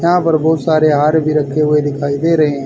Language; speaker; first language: Hindi; native; Hindi